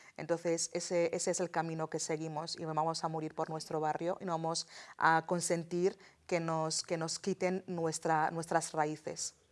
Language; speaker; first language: Spanish; early bilingual, other home language; Arabic